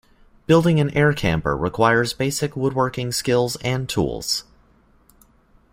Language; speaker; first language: English; native; English